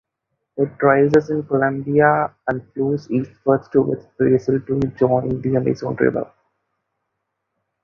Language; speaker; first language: English; non-native, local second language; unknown